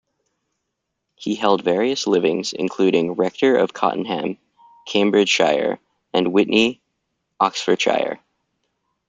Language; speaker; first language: English; native; English